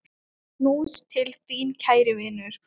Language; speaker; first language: Icelandic; non-native, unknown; Thai